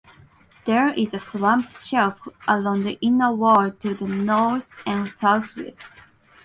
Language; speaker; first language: English; non-native, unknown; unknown